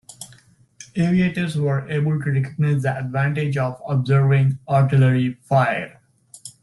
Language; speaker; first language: English; non-native, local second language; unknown